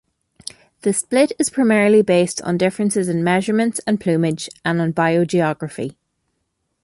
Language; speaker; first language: English; native; English